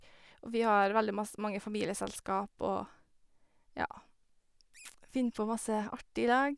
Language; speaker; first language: Norwegian; native; Norwegian